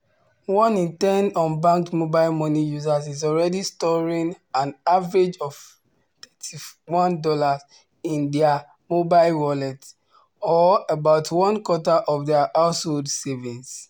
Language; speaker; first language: English; non-native, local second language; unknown